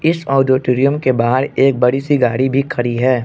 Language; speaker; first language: Hindi; non-native, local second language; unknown